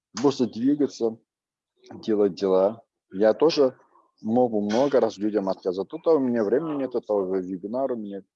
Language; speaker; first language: Russian; non-native, local second language; Azerbaijani